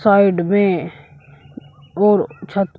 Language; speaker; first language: Hindi; native; Hindi